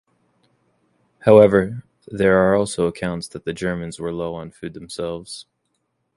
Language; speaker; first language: English; native; English